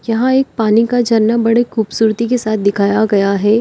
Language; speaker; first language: Hindi; native; Hindi